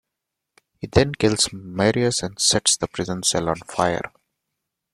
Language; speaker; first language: English; non-native, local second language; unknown